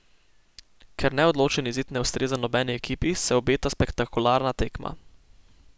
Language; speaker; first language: Slovenian; native; Slovenian